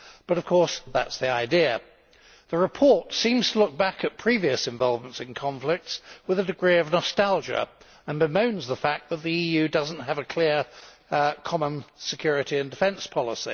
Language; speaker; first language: English; native; English